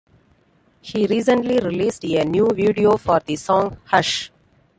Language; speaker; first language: English; non-native, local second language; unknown